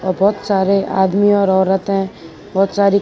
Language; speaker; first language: Hindi; non-native, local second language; Gujarati